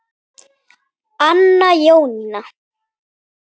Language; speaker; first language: Icelandic; native; Icelandic